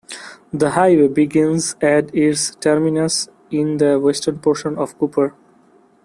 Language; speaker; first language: English; non-native, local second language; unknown